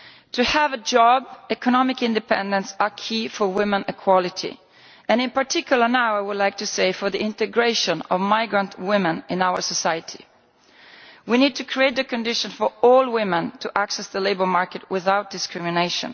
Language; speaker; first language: English; non-native, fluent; Italian